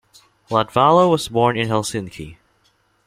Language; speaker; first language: English; non-native, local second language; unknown